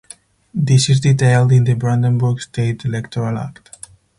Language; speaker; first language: English; non-native, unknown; Spanish